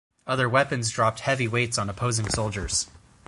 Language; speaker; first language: English; native; English